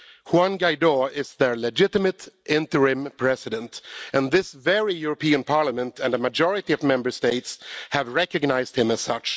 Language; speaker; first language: English; non-native, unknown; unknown